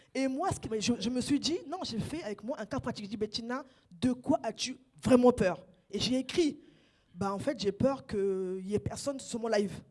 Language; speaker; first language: French; non-native, local second language; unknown